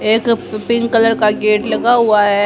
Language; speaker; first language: Hindi; native; Hindi